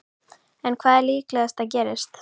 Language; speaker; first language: Icelandic; native; Icelandic